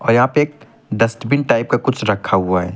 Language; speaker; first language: Hindi; native; Hindi